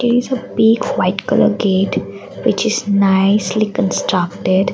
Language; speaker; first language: English; non-native, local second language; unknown